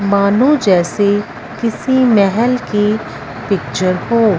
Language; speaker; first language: Hindi; non-native, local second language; Punjabi